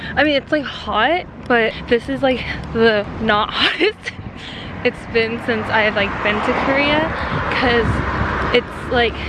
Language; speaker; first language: English; early bilingual, other home language; Korean